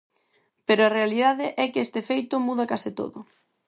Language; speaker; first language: Galician; non-native, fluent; Spanish